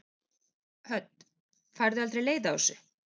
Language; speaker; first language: Icelandic; native; Icelandic